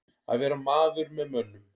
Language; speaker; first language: Icelandic; native; Icelandic